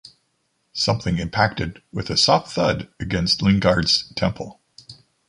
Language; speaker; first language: English; native; English